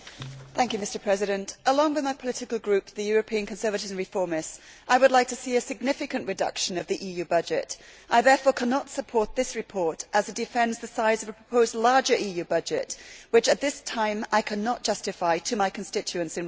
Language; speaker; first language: English; native; English